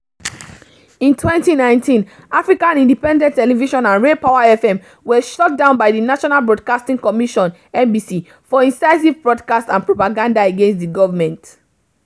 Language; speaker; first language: English; non-native, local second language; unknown